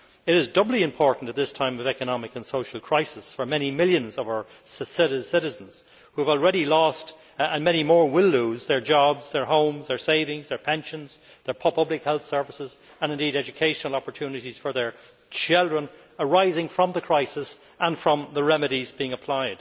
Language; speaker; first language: English; native; English